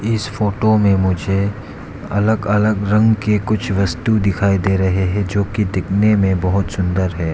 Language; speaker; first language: Hindi; non-native, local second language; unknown